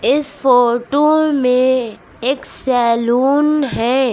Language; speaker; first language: Hindi; native; Hindi